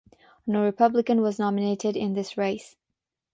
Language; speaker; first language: English; non-native, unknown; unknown